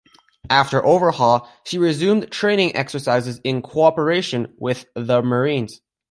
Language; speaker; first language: English; native; English